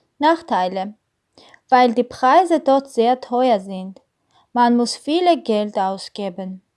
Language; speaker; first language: German; non-native, learner; Armenian